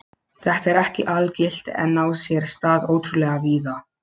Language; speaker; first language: Icelandic; non-native, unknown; Polish